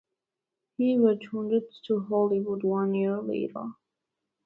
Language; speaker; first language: English; non-native, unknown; Georgian